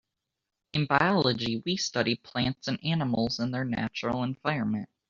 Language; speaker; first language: English; native; English